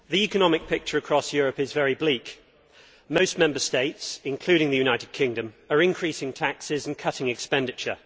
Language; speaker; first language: English; native; English